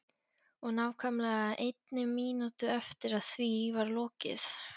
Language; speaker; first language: Icelandic; non-native, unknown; Polish